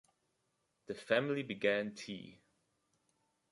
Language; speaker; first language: English; native; English